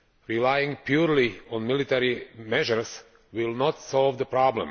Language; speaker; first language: English; non-native, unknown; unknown